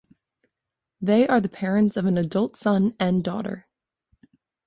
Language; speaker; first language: English; native; English